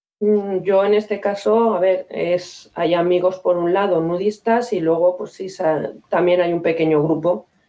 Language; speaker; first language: Spanish; native; Spanish